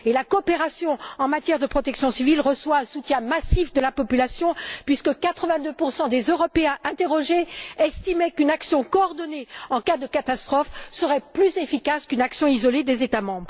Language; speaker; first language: French; native; French